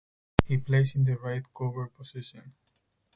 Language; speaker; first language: English; non-native, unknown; Spanish